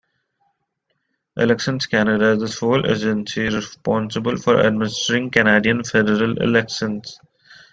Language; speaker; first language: English; non-native, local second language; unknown